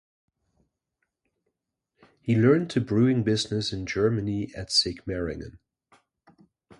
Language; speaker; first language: English; non-native, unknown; Dutch